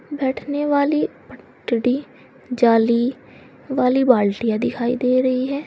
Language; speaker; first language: Hindi; native; Hindi